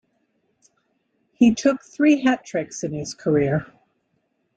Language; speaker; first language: English; native; English